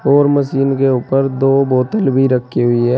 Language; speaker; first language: Hindi; native; Hindi